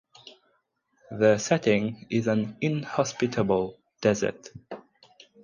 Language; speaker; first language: English; non-native, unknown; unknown